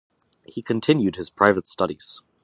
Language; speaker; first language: English; native; English